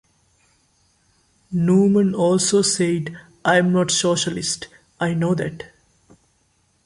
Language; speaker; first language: English; non-native, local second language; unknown